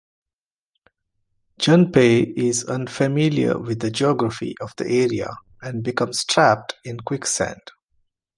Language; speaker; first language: English; non-native, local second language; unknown